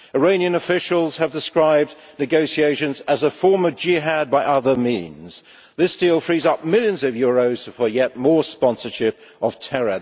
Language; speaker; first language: English; native; English